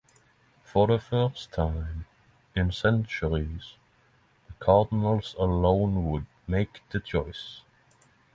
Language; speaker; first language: English; non-native, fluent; Norwegian